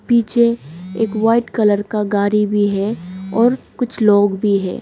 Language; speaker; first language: Hindi; non-native, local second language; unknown